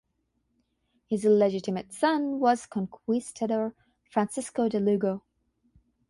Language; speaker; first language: English; non-native, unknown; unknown